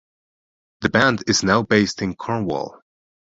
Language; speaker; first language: English; non-native, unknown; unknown